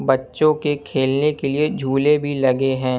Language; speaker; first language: Hindi; non-native, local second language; Punjabi